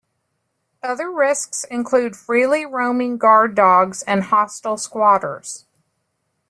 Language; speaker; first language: English; native; English